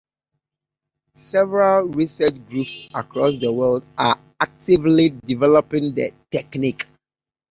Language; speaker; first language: English; native; English